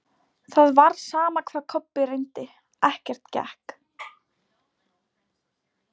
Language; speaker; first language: Icelandic; non-native, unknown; Polish